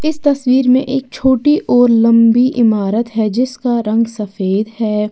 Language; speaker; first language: Hindi; native; Hindi